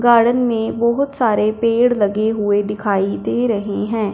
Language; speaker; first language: Hindi; non-native, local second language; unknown